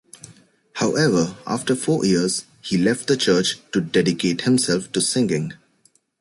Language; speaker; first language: English; native; English